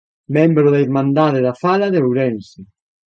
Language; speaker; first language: Galician; native; Galician